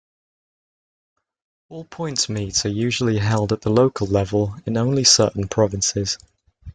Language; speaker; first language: English; native; English